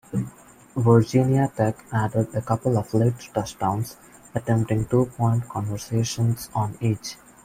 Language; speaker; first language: English; non-native, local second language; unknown